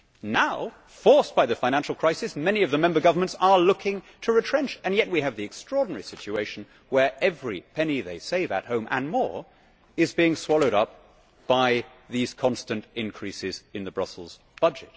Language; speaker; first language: English; native; English